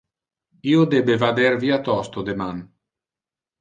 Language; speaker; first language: Interlingua; non-native, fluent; Italian